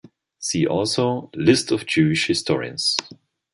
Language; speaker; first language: English; non-native, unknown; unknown